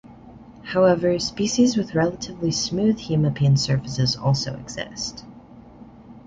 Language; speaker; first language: English; native; English